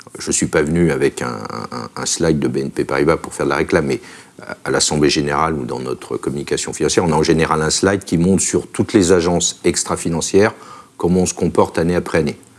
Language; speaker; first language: French; native; French